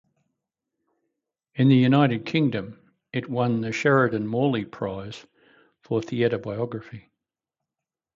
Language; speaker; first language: English; native; English